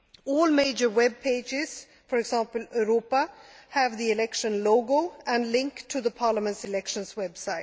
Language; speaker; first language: English; non-native, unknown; Swedish